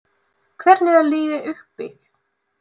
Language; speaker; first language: Icelandic; non-native, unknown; Russian